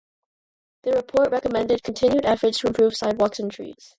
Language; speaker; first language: English; non-native, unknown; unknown